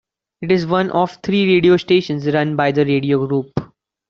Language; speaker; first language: English; non-native, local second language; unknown